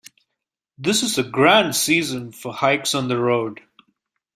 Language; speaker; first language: English; non-native, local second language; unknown